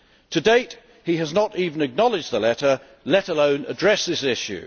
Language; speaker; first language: English; native; English